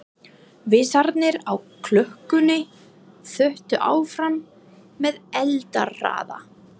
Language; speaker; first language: Icelandic; non-native, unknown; English